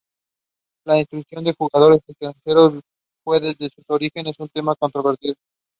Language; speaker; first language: English; non-native, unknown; Spanish